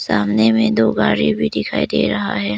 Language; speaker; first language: Hindi; early bilingual, other home language; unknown